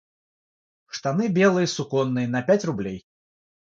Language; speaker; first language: Russian; non-native, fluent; Georgian